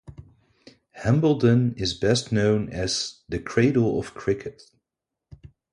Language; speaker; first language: English; non-native, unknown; Dutch